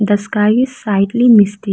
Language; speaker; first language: English; non-native, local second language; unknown